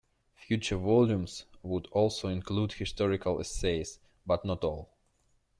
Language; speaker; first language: English; non-native, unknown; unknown